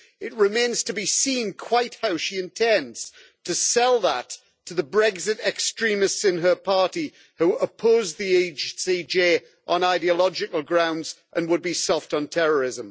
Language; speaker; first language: English; native; English